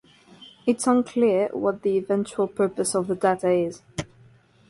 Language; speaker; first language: English; non-native, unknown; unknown